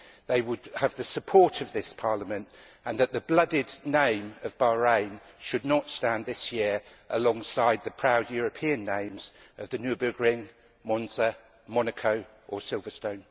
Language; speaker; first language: English; native; English